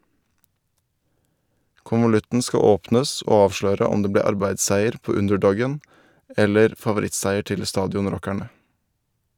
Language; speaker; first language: Norwegian; native; Norwegian